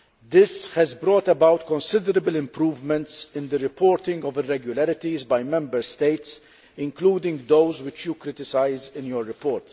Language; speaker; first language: English; non-native, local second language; Maltese